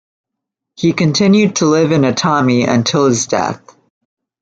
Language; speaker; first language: English; native; English